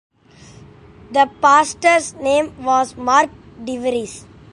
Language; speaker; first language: English; non-native, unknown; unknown